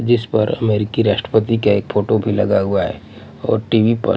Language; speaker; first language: Hindi; non-native, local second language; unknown